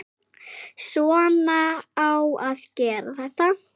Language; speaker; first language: Icelandic; native; Icelandic